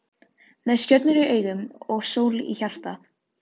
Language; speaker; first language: Icelandic; non-native, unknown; Filipino